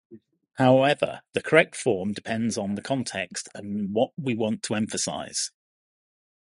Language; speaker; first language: English; non-native, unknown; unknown